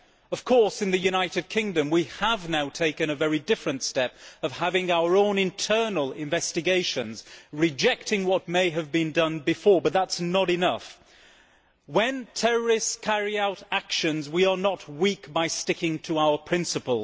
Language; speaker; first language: English; native; English